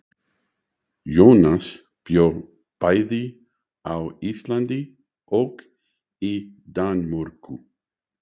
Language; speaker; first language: Icelandic; non-native, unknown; English